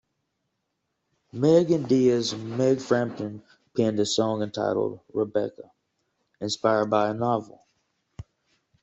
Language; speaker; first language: English; native; English